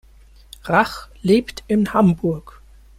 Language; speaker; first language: German; native; German